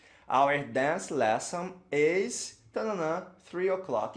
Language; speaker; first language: English; non-native, fluent; Portuguese